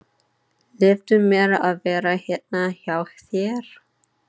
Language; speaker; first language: Icelandic; non-native, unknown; English